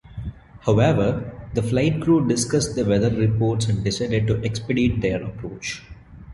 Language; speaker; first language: English; non-native, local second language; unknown